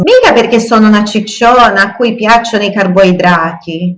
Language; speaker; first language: Italian; non-native, fluent; Portuguese